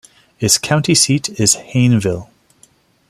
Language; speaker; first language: English; non-native, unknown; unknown